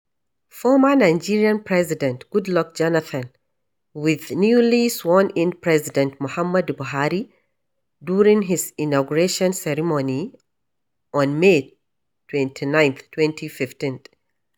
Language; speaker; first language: English; non-native, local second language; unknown